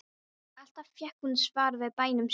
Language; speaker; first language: Icelandic; non-native, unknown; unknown